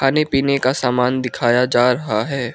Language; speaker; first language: Hindi; early bilingual, other home language; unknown